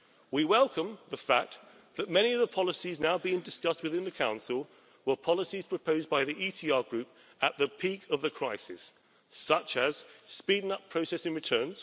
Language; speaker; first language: English; native; English